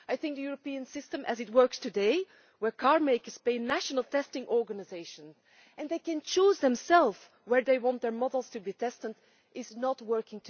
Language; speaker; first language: English; non-native, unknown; Dutch